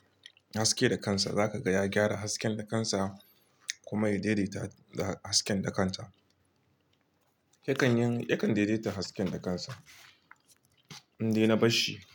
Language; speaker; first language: Hausa; non-native, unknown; Igbo